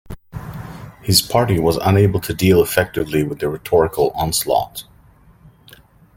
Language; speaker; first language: English; native; English